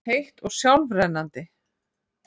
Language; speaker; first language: Icelandic; native; Icelandic